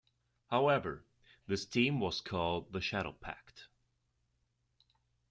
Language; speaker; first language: English; non-native, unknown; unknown